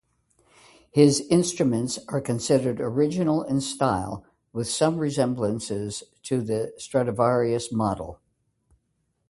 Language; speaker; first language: English; native; English